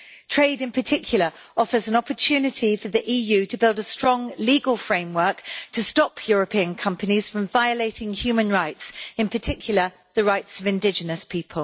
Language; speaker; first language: English; native; English